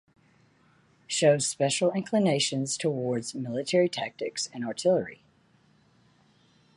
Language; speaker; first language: English; native; English